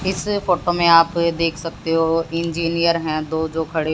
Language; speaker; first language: Hindi; native; Hindi